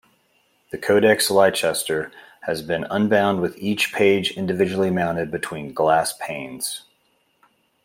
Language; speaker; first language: English; native; English